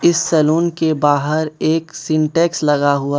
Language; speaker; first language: Hindi; non-native, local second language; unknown